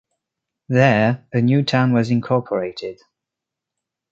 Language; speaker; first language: English; non-native, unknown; French